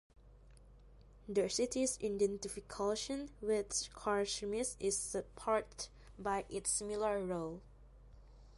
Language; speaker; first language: English; non-native, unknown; Thai